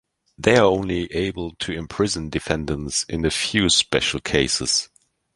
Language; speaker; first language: English; non-native, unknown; German